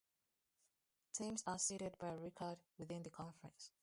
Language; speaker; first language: English; non-native, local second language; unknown